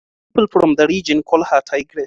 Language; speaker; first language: English; non-native, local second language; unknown